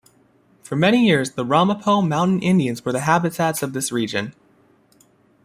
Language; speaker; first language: English; native; English